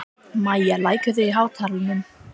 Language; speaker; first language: Icelandic; non-native, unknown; English